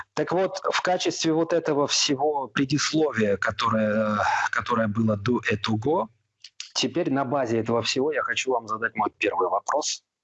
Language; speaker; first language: Russian; native; Russian